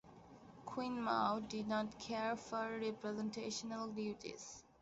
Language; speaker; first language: English; non-native, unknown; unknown